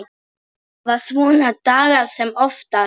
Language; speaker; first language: Icelandic; non-native, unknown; Polish